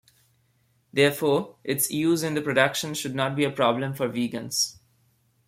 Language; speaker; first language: English; non-native, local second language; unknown